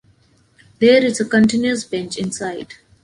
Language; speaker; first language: English; non-native, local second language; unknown